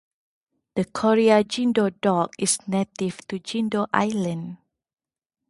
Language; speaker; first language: English; non-native, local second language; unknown